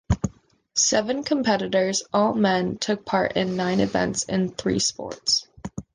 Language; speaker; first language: English; native; English